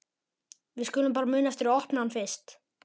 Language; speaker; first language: Icelandic; native; Icelandic